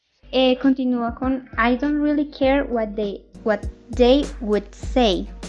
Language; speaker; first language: English; non-native, fluent; Spanish